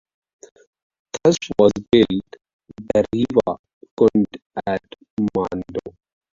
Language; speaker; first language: English; non-native, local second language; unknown